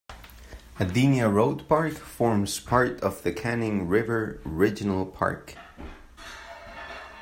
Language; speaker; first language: English; non-native, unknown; Spanish